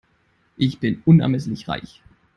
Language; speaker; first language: English; non-native, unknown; German